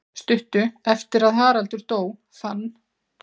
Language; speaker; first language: Icelandic; native; Icelandic